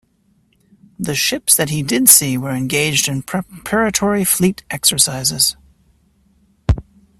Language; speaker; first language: English; native; English